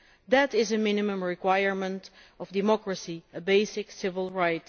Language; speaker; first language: English; non-native, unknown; Dutch